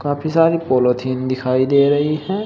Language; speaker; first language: Hindi; native; Hindi